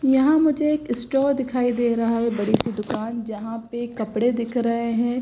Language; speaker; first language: Hindi; non-native, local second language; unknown